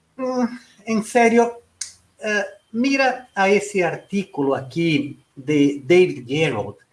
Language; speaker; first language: Spanish; non-native, related language; Portuguese